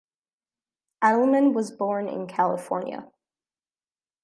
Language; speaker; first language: English; native; English